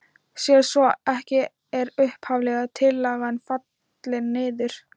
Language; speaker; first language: Icelandic; non-native, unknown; Thai